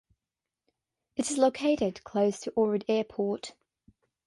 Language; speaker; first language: English; non-native, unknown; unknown